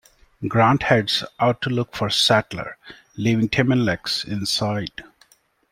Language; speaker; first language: English; non-native, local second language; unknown